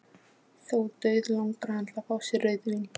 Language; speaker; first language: Icelandic; non-native, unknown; Polish